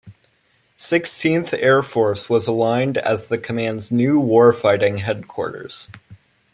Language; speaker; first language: English; native; English